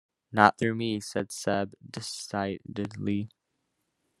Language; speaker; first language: English; native; English